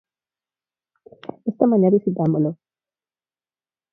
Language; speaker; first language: Galician; non-native, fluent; Spanish